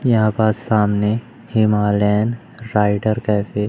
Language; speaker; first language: Hindi; native; Hindi